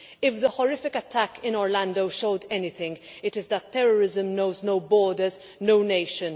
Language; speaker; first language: English; non-native, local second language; Maltese